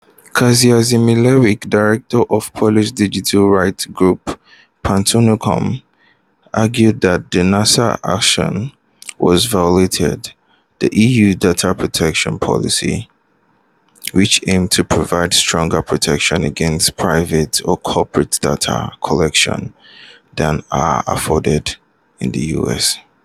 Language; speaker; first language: English; non-native, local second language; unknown